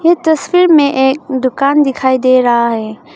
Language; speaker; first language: Hindi; non-native, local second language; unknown